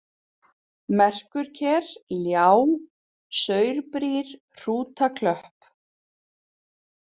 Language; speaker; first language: Icelandic; native; Icelandic